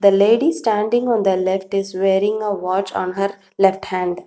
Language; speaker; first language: English; non-native, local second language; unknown